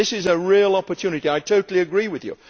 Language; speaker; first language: English; native; English